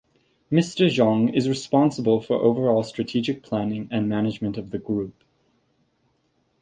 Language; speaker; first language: English; native; English